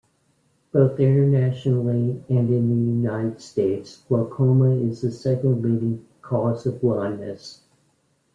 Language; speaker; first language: English; native; English